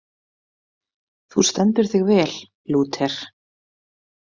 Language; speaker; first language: Icelandic; native; Icelandic